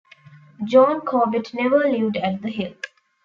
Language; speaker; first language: English; non-native, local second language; Tamil